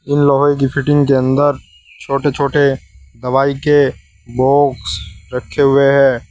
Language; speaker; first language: Hindi; native; Hindi